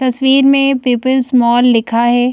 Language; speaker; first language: Hindi; native; Hindi